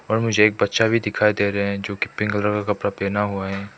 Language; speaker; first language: Hindi; non-native, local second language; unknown